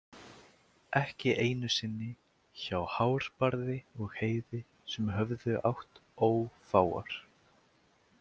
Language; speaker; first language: Icelandic; native; Icelandic